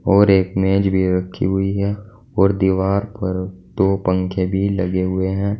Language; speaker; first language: Hindi; native; Hindi